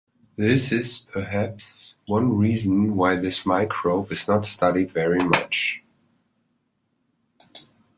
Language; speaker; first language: English; non-native, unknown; German